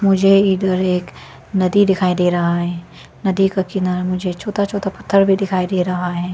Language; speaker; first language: Hindi; early bilingual, other home language; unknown